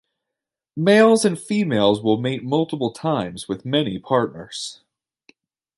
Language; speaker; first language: English; native; English